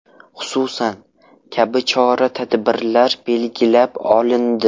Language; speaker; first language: Uzbek; non-native, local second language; Russian